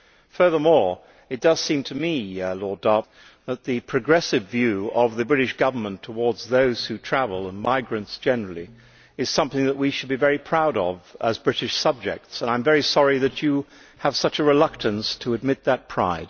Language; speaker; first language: English; native; English